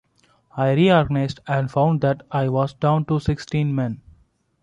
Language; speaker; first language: English; non-native, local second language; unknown